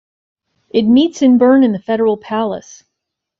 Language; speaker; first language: English; native; English